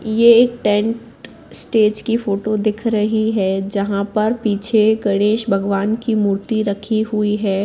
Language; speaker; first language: Hindi; native; Hindi